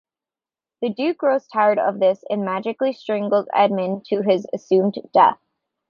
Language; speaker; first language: English; native; English